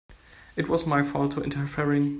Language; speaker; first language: English; non-native, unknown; German